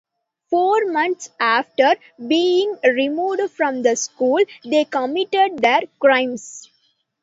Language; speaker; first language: English; non-native, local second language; Tamil